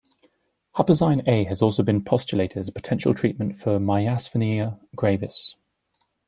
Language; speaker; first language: English; native; English